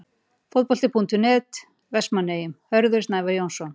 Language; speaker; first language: Icelandic; native; Icelandic